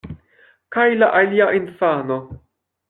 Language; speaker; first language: Esperanto; non-native, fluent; French